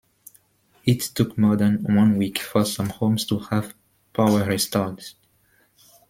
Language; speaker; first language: English; non-native, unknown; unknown